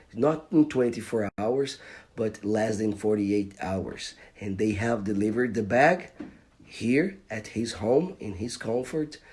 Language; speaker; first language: English; non-native, fluent; Portuguese